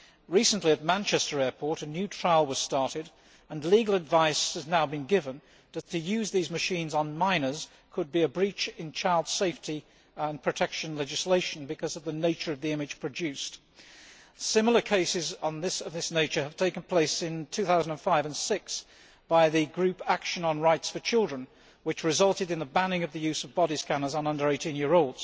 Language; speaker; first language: English; native; English